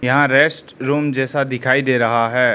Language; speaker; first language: Hindi; early bilingual, other home language; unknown